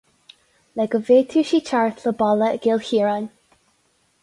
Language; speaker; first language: Irish; non-native, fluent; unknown